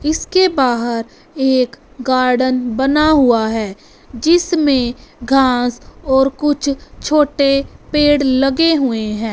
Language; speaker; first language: Hindi; non-native, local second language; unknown